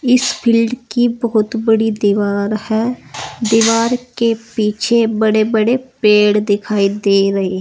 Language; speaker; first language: Hindi; native; Hindi